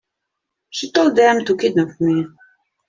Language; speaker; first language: English; native; English